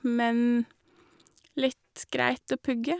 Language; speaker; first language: Norwegian; native; Norwegian